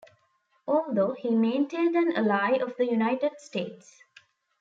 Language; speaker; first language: English; non-native, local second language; Tamil